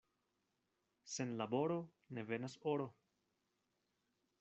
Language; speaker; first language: Esperanto; non-native, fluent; Spanish